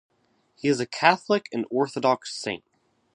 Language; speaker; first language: English; native; English